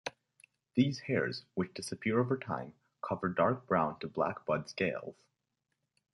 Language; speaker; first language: English; native; English